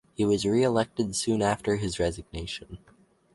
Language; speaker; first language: English; native; English